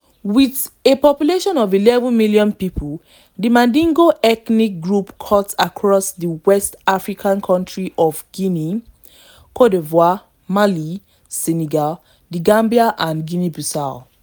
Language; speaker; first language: English; non-native, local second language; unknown